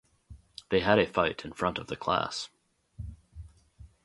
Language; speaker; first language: English; native; English